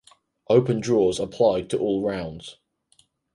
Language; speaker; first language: English; native; English